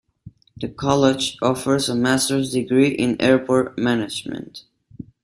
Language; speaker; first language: English; non-native, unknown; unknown